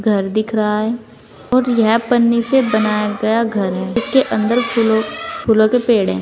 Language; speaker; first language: Hindi; native; Hindi